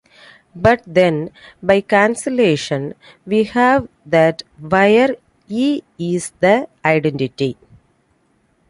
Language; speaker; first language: English; non-native, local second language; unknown